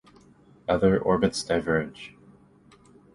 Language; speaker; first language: English; native; English